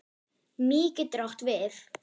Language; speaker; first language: Icelandic; non-native, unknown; German